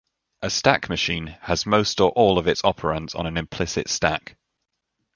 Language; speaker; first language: English; native; English